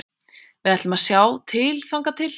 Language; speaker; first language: Icelandic; native; Icelandic